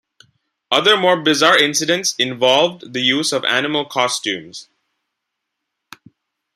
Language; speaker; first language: English; non-native, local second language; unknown